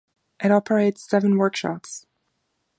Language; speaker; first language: English; non-native, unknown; German